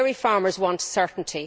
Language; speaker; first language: English; native; English